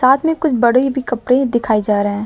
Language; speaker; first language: Hindi; native; Hindi